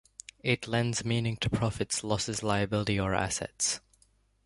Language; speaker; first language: English; native; English